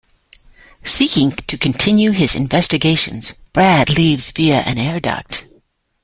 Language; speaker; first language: English; native; English